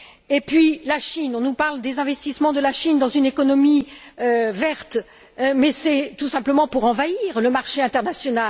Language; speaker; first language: French; native; French